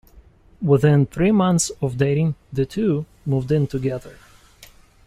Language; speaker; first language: English; non-native, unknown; Russian